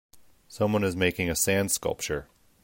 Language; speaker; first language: English; native; English